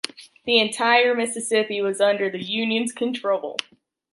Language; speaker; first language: English; native; English